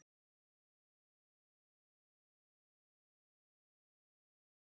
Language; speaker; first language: Icelandic; native; Icelandic